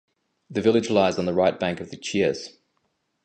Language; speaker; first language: English; native; English